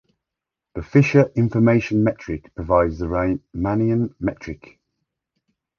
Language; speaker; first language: English; native; English